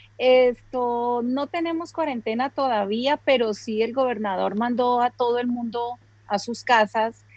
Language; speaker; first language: Spanish; native; Spanish